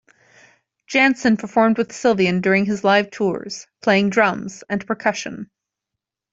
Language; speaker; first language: English; native; English